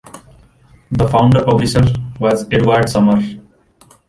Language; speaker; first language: English; non-native, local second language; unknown